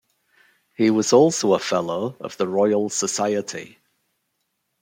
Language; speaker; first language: English; native; English